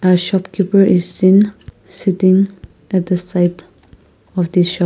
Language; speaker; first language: English; non-native, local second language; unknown